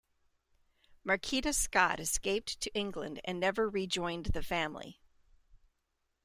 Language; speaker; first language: English; native; English